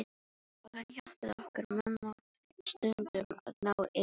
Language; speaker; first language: Icelandic; non-native, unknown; Filipino